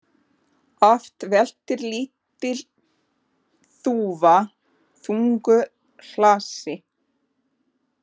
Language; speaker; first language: Icelandic; non-native, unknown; Portuguese